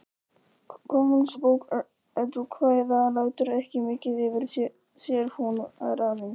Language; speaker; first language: Icelandic; non-native, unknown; Polish